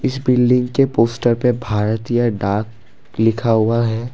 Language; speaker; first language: Hindi; non-native, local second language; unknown